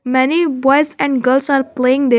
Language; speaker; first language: English; non-native, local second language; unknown